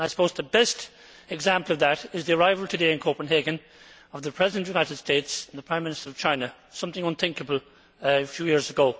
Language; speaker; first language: English; native; English